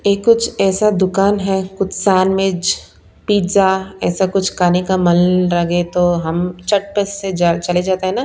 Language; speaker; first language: Hindi; non-native, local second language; Punjabi